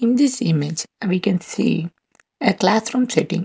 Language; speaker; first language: English; non-native, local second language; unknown